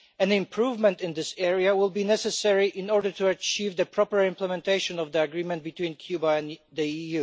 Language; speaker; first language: English; non-native, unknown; Polish